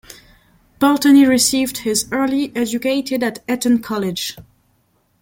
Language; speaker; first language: English; non-native, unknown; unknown